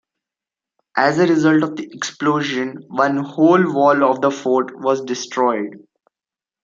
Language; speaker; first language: English; non-native, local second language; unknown